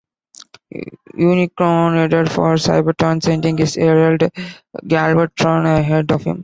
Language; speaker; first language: English; non-native, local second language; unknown